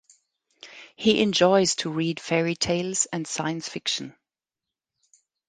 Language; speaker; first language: English; non-native, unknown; German